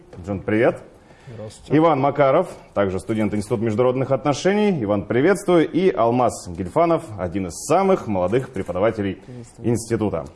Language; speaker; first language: Russian; native; Russian